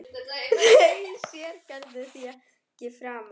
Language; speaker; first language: Icelandic; non-native, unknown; German